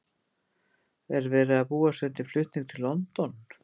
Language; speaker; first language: Icelandic; native; Icelandic